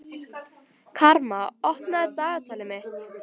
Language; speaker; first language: Icelandic; native; Icelandic